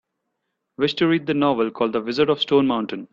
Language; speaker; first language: English; non-native, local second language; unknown